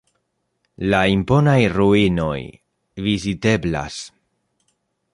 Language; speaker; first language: Esperanto; non-native, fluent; Spanish